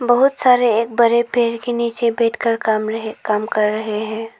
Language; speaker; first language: Hindi; non-native, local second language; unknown